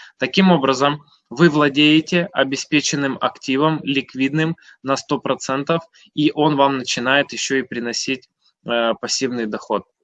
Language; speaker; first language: Russian; native; Russian